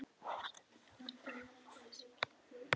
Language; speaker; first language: Icelandic; non-native, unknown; Polish